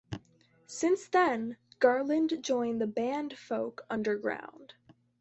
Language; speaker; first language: English; native; English